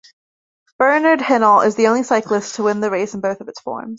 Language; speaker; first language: English; native; English